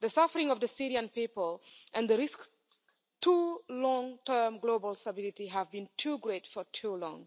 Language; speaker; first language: English; non-native, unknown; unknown